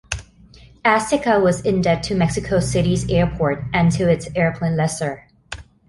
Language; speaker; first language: English; non-native, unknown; Thai